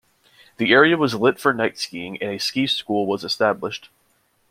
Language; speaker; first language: English; native; English